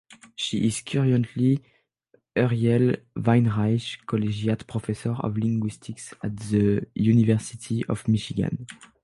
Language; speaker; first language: English; non-native, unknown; French